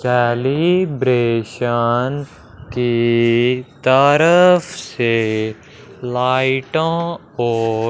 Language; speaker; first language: Hindi; non-native, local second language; Punjabi